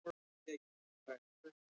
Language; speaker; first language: Icelandic; non-native, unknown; English